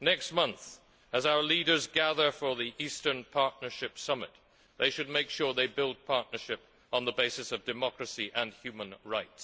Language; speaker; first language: English; native; English